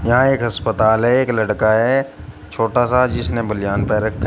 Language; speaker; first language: Hindi; native; Hindi